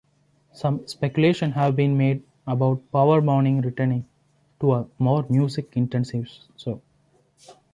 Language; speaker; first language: English; non-native, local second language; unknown